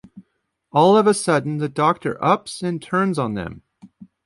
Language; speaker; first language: English; native; English